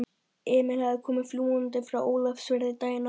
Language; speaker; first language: Icelandic; native; Icelandic